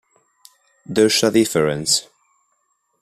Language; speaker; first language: English; non-native, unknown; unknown